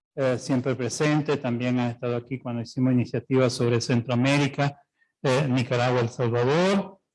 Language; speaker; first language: Spanish; non-native, related language; Italian